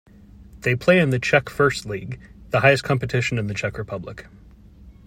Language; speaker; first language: English; native; English